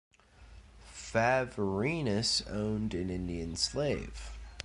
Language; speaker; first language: English; native; English